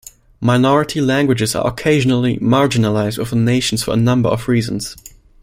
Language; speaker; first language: English; non-native, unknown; German